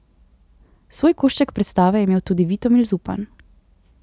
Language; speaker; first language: Slovenian; native; Slovenian